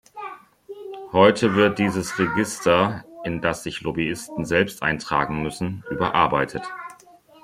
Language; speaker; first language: German; native; German